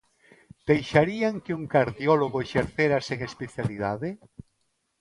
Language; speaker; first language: Galician; non-native, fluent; Spanish